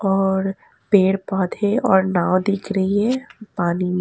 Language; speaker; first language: Hindi; native; Hindi